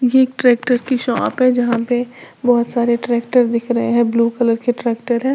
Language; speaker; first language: Hindi; native; Hindi